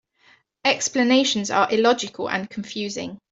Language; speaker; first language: English; native; English